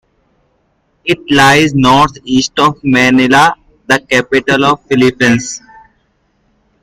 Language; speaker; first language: English; non-native, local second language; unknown